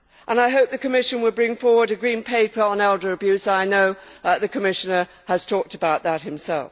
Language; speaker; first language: English; native; English